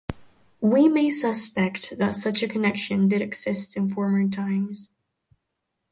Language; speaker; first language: English; non-native, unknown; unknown